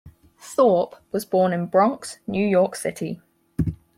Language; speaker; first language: English; native; English